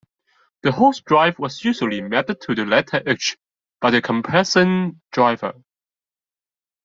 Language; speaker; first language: English; non-native, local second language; Cantonese